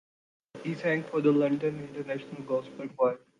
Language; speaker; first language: English; non-native, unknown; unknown